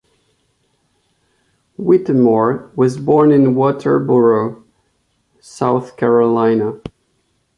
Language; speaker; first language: English; non-native, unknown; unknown